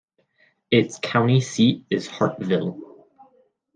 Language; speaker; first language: English; native; English